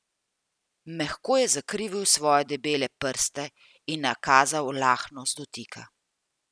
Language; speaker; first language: Slovenian; native; Slovenian